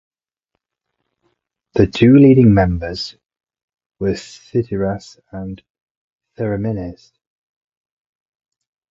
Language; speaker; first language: English; native; English